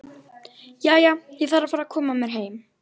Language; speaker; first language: Icelandic; native; Icelandic